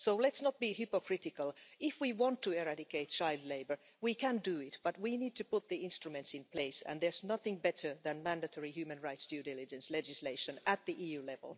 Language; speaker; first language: English; non-native, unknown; Finnish